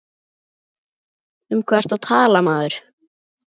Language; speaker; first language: Icelandic; native; Icelandic